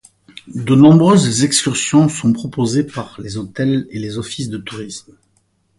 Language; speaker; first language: French; native; French